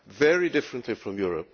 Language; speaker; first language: English; non-native, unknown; Hungarian